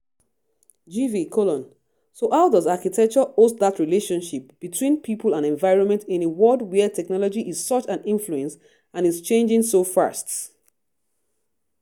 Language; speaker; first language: English; non-native, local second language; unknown